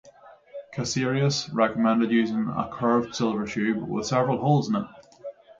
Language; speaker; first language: English; native; English